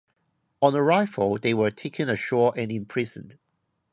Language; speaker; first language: English; non-native, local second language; Cantonese